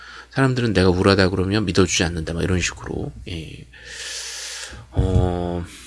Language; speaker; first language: Korean; native; Korean